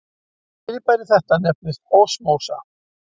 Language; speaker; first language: Icelandic; native; Icelandic